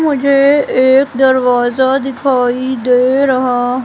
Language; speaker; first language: Hindi; native; Hindi